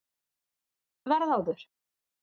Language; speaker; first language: Icelandic; native; Icelandic